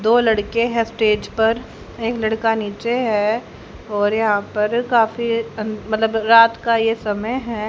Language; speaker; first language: Hindi; native; Hindi